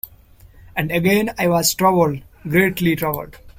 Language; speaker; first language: English; non-native, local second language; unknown